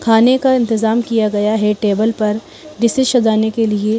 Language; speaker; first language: Hindi; native; Hindi